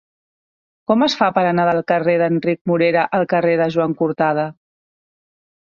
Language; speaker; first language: Catalan; native; Catalan